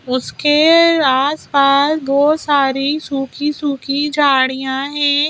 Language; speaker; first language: Hindi; native; Hindi